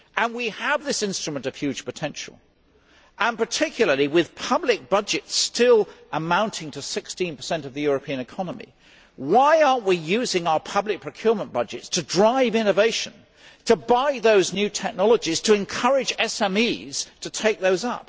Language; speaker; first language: English; native; English